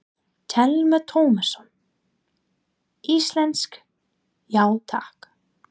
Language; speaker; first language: Icelandic; non-native, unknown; English